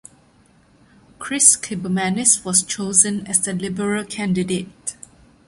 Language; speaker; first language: English; non-native, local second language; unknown